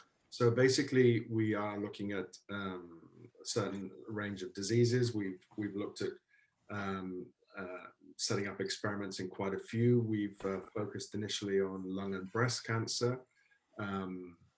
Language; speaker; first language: English; native; English